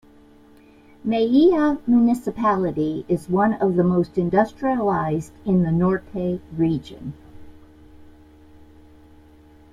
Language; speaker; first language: English; native; English